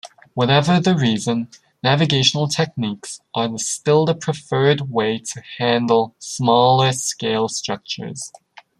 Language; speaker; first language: English; native; English